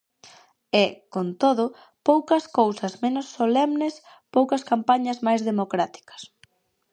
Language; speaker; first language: Galician; native; Galician